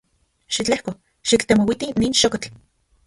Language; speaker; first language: Central Puebla Nahuatl; non-native, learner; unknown